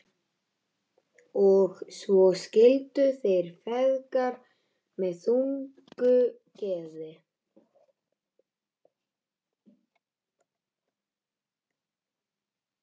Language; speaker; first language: Icelandic; native; Icelandic